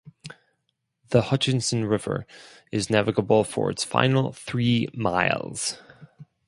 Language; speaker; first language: English; non-native, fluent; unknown